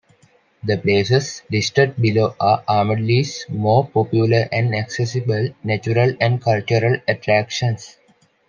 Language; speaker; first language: English; non-native, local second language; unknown